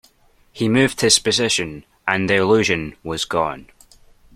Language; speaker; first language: English; native; English